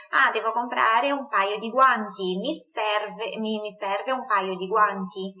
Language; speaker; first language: Italian; non-native, fluent; Portuguese